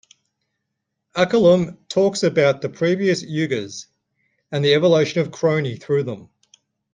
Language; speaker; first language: English; native; English